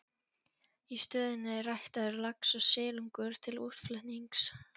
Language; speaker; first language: Icelandic; non-native, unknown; Polish